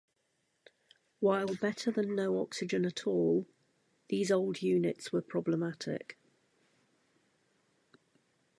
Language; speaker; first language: English; native; English